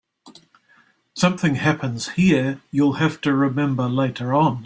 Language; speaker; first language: English; native; English